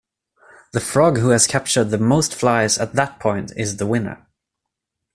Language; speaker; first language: English; non-native, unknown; Swedish